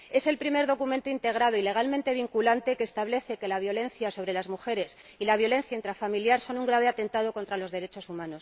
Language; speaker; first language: Spanish; native; Spanish